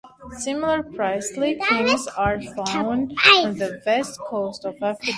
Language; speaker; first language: English; non-native, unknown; Turkmen